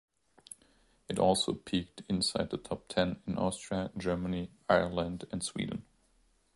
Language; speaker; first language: English; non-native, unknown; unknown